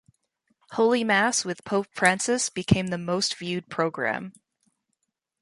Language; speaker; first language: English; native; English